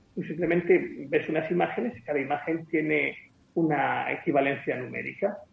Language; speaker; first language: Spanish; native; Spanish